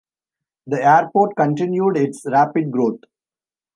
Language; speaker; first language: English; non-native, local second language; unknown